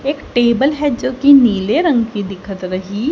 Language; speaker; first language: Hindi; native; Hindi